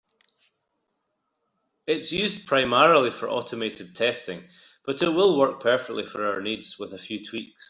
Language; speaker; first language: English; native; English